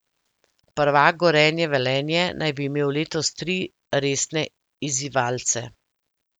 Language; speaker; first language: Slovenian; native; Slovenian